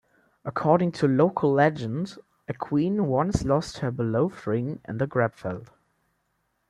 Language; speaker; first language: English; non-native, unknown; German